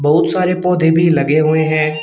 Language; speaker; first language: Hindi; native; Hindi